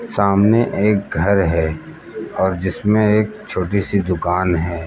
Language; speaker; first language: Hindi; native; Hindi